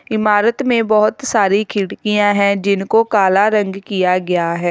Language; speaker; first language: Hindi; native; Hindi